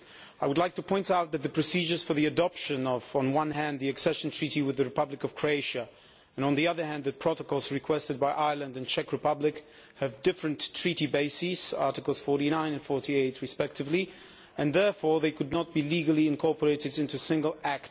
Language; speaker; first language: English; non-native, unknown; Polish